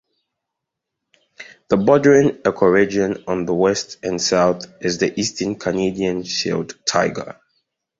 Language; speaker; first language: English; native; English